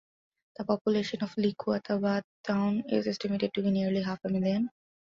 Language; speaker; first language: English; non-native, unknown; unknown